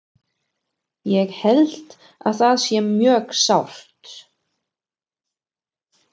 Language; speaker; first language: Icelandic; non-native, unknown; German